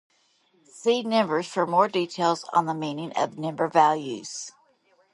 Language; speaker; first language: English; native; English